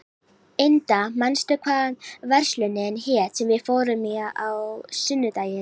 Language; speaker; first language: Icelandic; native; Icelandic